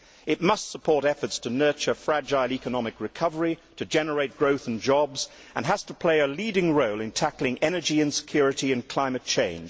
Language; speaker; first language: English; native; English